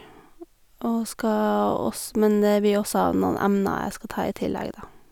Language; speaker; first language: Norwegian; native; Norwegian